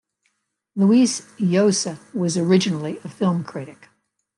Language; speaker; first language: English; native; English